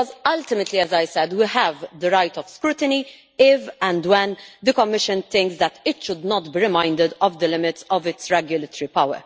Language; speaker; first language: English; non-native, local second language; Maltese